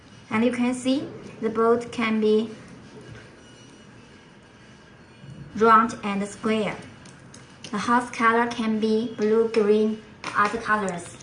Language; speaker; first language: English; non-native, fluent; Chinese